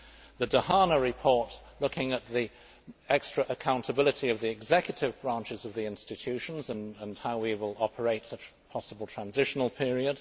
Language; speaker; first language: English; native; English